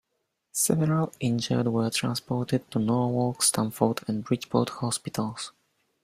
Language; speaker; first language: English; non-native, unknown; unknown